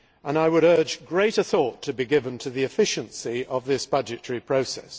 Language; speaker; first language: English; native; English